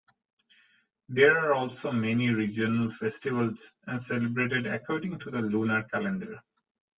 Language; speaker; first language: English; non-native, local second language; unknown